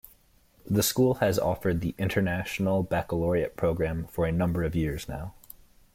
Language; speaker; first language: English; native; English